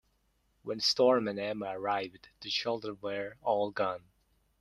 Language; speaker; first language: English; non-native, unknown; Mongolian